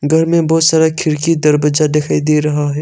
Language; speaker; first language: Hindi; non-native, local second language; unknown